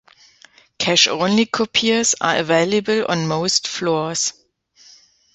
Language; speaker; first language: English; non-native, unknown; German